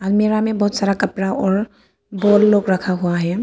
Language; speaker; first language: Hindi; non-native, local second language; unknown